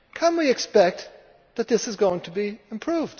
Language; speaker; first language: English; native; English